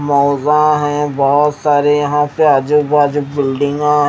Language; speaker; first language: Hindi; native; Hindi